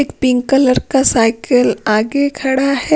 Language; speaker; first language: Hindi; non-native, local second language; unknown